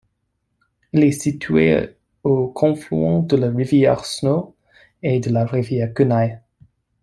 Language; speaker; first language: French; non-native, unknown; English